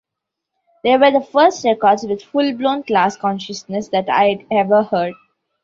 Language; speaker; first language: English; non-native, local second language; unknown